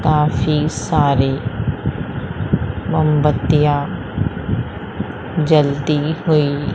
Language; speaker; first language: Hindi; native; Hindi